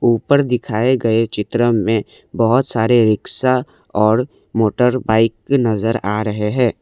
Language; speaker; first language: Hindi; non-native, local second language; Assamese